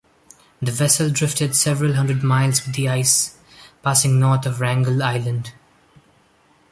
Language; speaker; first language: English; non-native, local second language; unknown